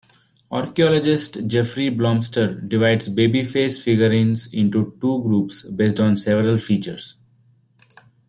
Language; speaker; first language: English; non-native, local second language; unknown